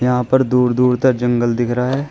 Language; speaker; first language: Hindi; native; Hindi